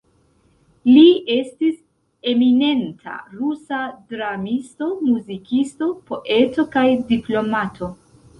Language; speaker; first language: Esperanto; non-native, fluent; Central Kurdish